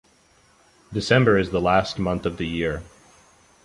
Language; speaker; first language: English; native; English